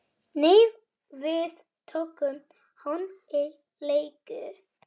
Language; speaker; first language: Icelandic; non-native, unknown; Polish